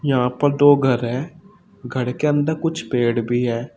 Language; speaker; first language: Hindi; native; Hindi